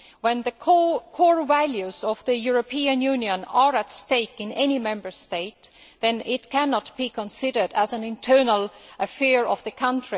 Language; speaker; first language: English; non-native, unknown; Estonian